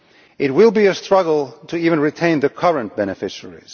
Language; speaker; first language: English; non-native, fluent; Finnish